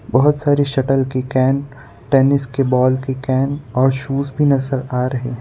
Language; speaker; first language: Hindi; non-native, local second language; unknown